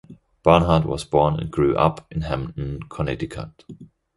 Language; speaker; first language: English; non-native, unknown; German